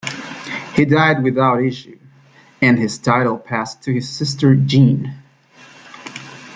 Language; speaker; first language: English; native; English